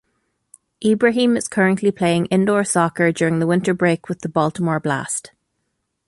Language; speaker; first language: English; native; English